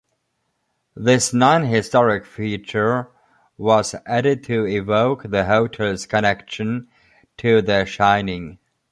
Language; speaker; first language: English; non-native, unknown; German